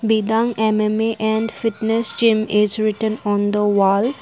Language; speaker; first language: English; non-native, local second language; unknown